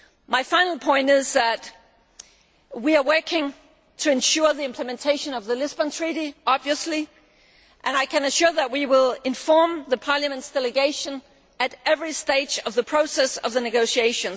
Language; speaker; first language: English; non-native, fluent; Danish